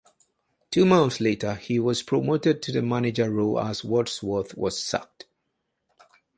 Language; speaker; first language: English; non-native, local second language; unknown